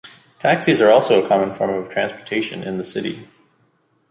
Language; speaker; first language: English; native; English